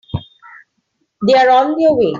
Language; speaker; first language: English; non-native, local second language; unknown